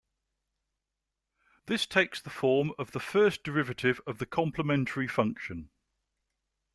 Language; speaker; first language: English; native; English